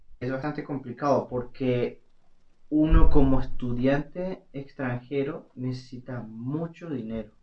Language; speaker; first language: Spanish; native; Spanish